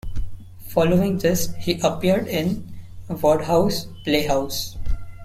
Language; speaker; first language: English; non-native, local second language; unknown